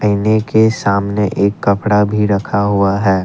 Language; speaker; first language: Hindi; non-native, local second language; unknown